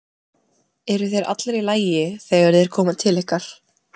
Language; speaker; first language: Icelandic; native; Icelandic